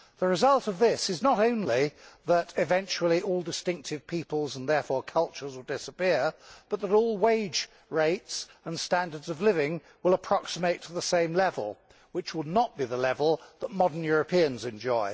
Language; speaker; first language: English; native; English